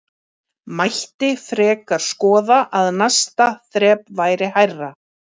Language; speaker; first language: Icelandic; native; Icelandic